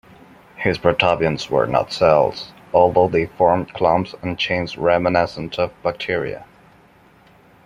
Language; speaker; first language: English; non-native, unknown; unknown